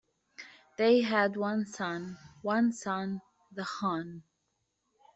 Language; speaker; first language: English; native; English